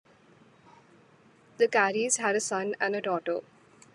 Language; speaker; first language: English; non-native, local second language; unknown